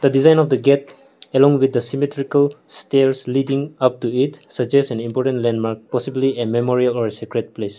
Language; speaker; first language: English; non-native, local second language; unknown